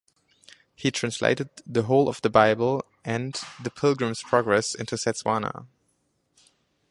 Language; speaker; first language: English; non-native, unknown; German